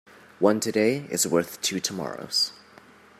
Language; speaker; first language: English; native; English